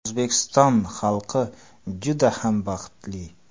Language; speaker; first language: Uzbek; non-native, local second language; Kara-Kalpak